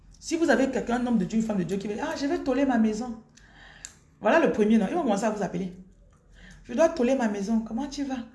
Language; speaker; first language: French; non-native, local second language; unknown